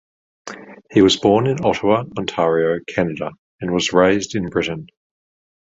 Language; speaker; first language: English; native; English